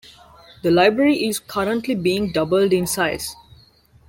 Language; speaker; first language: English; non-native, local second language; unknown